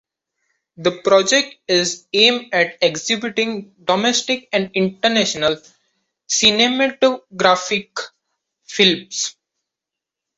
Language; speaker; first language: English; non-native, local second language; Marathi